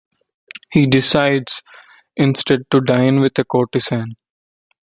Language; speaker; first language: English; non-native, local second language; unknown